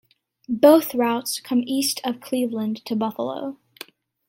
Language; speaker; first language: English; native; English